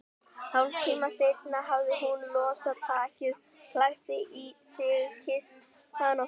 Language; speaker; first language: Icelandic; native; Icelandic